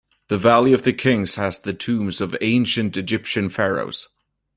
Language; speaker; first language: English; native; English